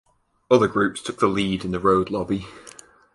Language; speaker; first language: English; native; English